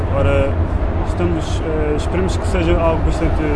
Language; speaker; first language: Portuguese; native; Portuguese